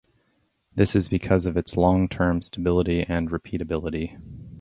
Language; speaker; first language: English; native; English